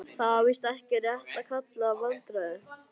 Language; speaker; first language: Icelandic; native; Icelandic